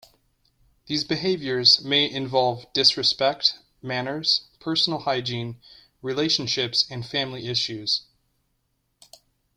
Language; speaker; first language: English; native; English